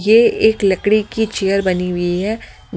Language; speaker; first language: Hindi; native; Hindi